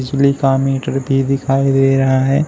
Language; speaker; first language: Hindi; native; Hindi